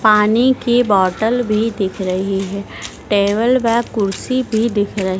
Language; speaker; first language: Hindi; native; Hindi